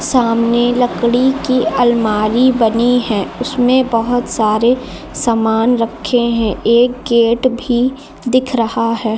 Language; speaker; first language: Hindi; native; Hindi